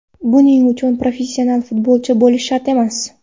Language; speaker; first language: Uzbek; non-native, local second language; Kara-Kalpak